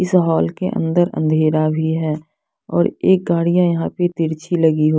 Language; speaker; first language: Hindi; non-native, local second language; Punjabi